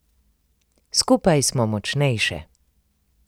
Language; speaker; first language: Slovenian; native; Slovenian